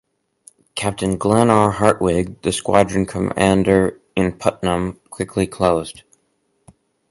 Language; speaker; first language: English; native; English